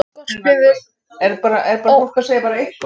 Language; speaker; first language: Icelandic; native; Icelandic